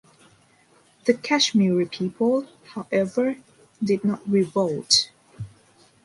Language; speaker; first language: English; non-native, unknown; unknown